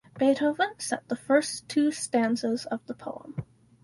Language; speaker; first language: English; native; English